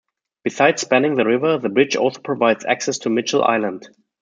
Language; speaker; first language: English; non-native, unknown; German